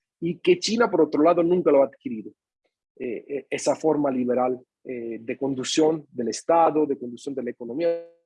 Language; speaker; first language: Spanish; non-native, fluent; Italian